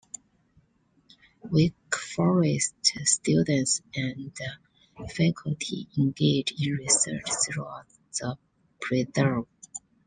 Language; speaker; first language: English; non-native, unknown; Chinese